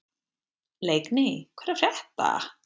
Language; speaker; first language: Icelandic; native; Icelandic